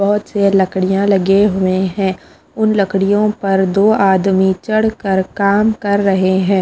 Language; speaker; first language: Hindi; non-native, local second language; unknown